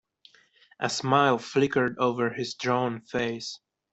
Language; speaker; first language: English; non-native, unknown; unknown